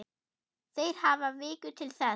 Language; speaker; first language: Icelandic; non-native, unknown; German